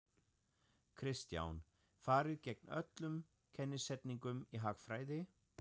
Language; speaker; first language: Icelandic; non-native, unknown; German